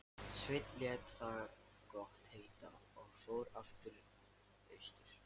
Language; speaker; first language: Icelandic; non-native, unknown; Lithuanian